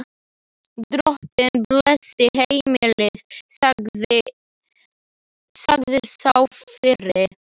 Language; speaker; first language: Icelandic; non-native, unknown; Slovak